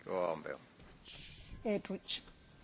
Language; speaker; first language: English; native; English